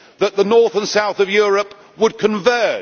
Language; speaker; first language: English; native; English